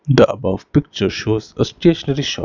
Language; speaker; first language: English; non-native, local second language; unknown